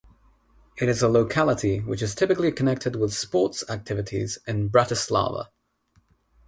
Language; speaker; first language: English; non-native, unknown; Nepali